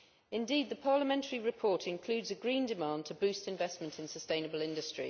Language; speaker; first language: English; native; English